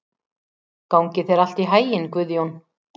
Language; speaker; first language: Icelandic; native; Icelandic